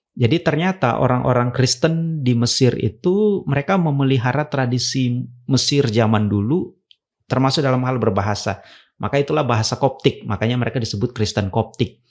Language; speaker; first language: Indonesian; native; Indonesian